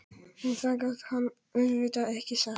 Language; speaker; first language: Icelandic; non-native, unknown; Polish